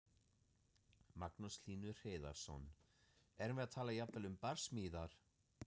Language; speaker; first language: Icelandic; non-native, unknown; German